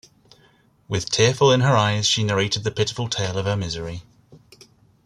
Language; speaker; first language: English; native; English